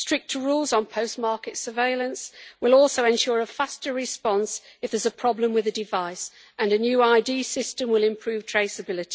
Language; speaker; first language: English; native; English